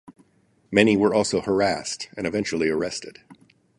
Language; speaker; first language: English; native; English